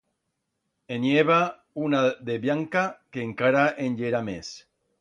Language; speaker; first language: Aragonese; native; Aragonese